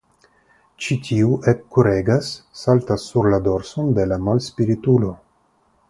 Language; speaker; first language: Esperanto; non-native, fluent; Russian